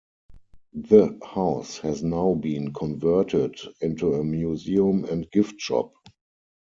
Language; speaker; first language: English; non-native, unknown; German